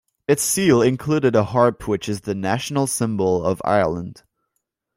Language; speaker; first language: English; non-native, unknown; French